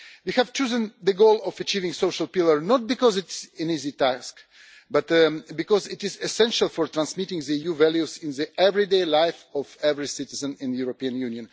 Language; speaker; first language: English; non-native, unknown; Russian